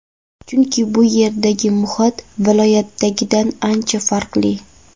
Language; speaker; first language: Uzbek; non-native, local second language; Kara-Kalpak